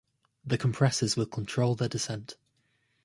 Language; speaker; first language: English; native; English